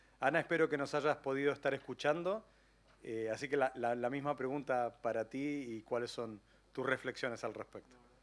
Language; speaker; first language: Spanish; native; Spanish